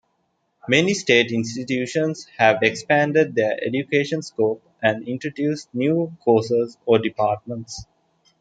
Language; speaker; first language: English; non-native, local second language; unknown